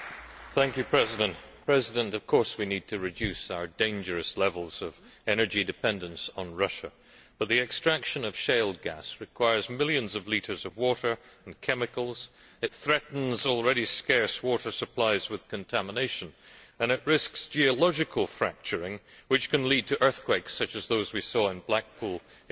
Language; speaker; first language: English; native; English